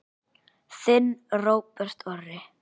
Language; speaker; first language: Icelandic; native; Icelandic